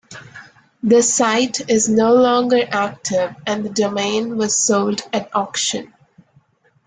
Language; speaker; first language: English; non-native, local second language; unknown